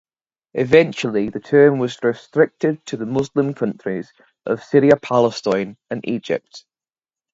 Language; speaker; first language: English; native; English